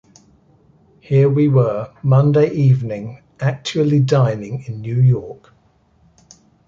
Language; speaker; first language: English; native; English